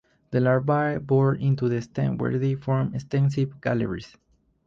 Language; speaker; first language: English; non-native, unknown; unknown